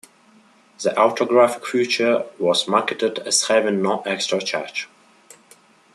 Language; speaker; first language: English; non-native, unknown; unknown